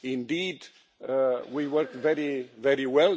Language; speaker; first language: English; non-native, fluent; Romanian